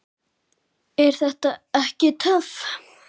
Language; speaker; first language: Icelandic; native; Icelandic